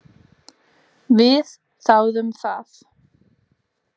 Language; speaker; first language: Icelandic; native; Icelandic